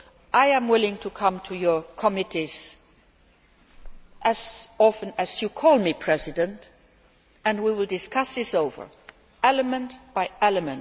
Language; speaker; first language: English; non-native, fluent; Luxembourgish